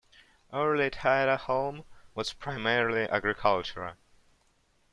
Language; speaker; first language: English; non-native, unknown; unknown